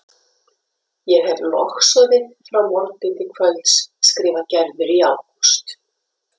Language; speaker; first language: Icelandic; native; Icelandic